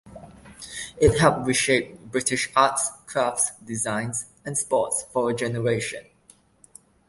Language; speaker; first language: English; non-native, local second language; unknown